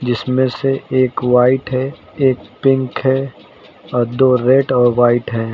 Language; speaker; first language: Hindi; native; Hindi